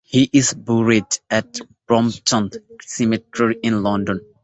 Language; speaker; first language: English; non-native, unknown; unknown